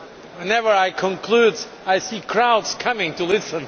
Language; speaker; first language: English; non-native, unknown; Portuguese